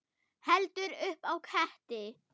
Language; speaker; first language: Icelandic; non-native, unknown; German